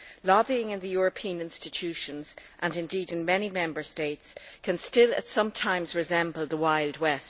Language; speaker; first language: English; native; English